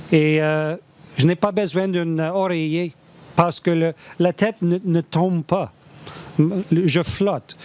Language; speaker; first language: French; non-native, fluent; English